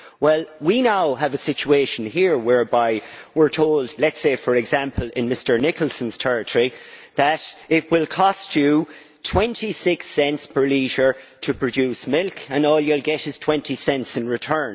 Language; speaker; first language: English; native; English